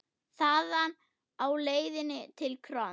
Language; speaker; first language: Icelandic; non-native, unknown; German